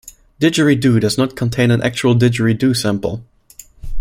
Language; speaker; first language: English; non-native, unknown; German